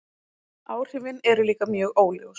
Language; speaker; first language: Icelandic; native; Icelandic